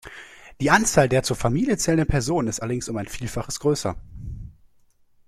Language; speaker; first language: German; native; German